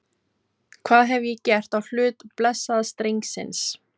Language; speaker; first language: Icelandic; non-native, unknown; Filipino